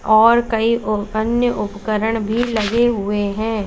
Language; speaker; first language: Hindi; native; Hindi